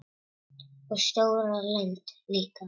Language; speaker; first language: Icelandic; non-native, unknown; Czech